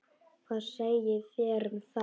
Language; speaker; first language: Icelandic; non-native, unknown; Polish